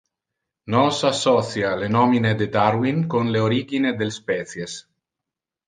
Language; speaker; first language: Interlingua; non-native, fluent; Italian